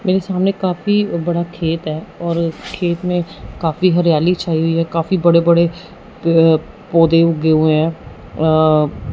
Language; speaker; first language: Hindi; non-native, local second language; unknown